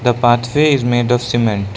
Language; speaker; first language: English; non-native, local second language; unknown